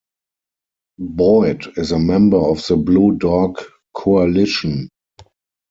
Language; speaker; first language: English; non-native, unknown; German